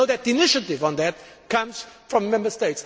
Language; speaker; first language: English; non-native, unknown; Portuguese